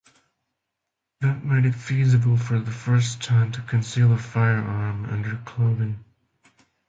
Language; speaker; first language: English; non-native, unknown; Finnish